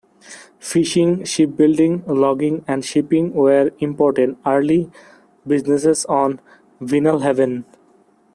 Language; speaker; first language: English; non-native, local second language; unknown